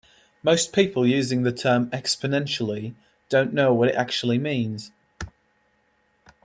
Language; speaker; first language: English; native; English